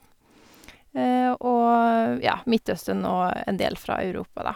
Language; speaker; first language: Norwegian; non-native, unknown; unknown